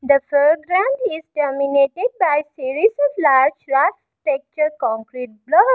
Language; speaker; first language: English; non-native, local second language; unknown